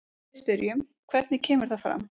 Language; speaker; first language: Icelandic; native; Icelandic